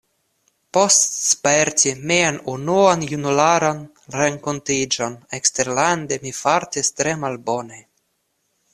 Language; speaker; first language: Esperanto; non-native, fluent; Russian